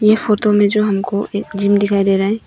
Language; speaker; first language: Hindi; non-native, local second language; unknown